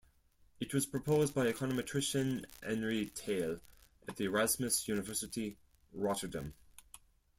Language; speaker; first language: English; non-native, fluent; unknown